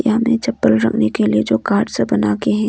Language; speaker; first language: Hindi; non-native, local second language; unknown